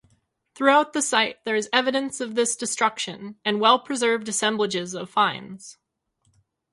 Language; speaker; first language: English; native; English